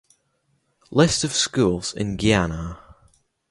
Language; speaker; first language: English; native; English